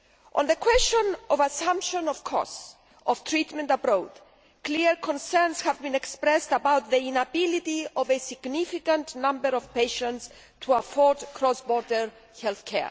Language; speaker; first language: English; non-native, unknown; Greek